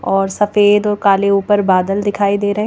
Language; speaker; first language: Hindi; native; Hindi